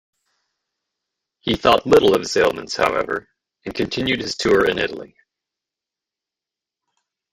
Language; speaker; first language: English; native; English